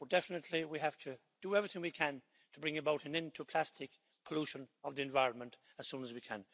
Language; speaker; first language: English; native; English